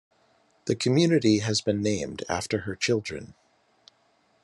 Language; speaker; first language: English; native; English